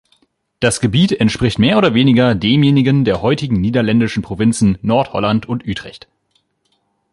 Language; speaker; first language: German; native; German